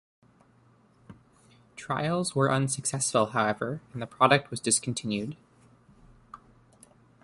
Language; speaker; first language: English; native; English